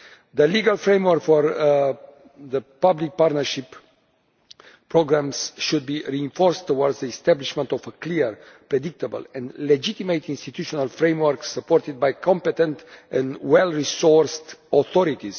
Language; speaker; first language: English; non-native, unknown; Romanian